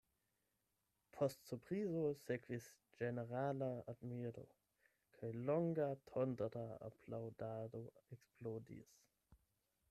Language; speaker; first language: Esperanto; non-native, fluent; German